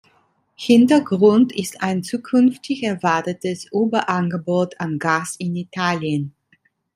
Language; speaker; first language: German; non-native, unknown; Italian